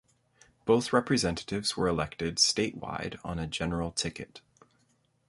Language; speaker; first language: English; native; English